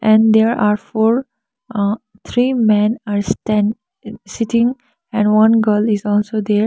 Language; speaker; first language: English; non-native, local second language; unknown